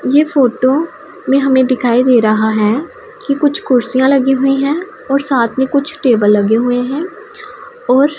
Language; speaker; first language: Hindi; non-native, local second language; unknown